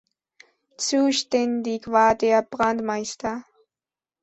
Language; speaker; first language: German; non-native, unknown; Spanish